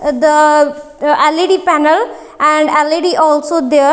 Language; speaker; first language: English; non-native, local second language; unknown